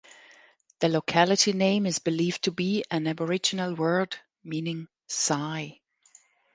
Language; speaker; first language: English; non-native, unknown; German